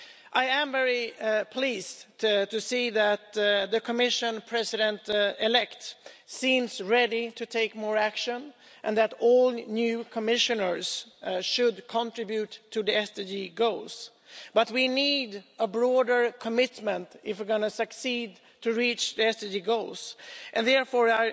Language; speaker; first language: English; non-native, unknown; Swedish